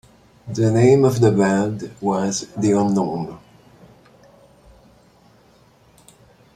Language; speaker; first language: English; native; English